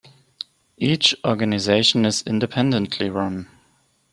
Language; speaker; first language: English; non-native, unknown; German